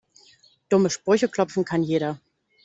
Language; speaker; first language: German; native; German